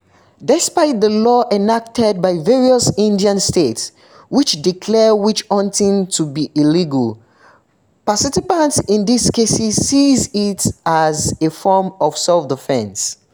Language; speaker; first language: English; non-native, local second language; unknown